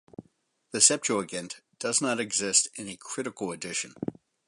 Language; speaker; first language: English; native; English